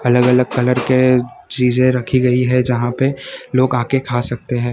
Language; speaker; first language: Hindi; non-native, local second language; Gujarati